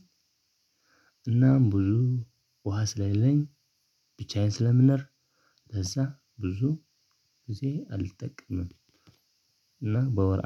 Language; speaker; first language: Amharic; non-native, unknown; Tigrinya